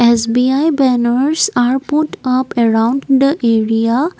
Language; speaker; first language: English; non-native, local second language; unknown